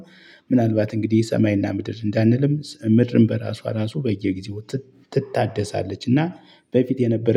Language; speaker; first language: Amharic; native; Amharic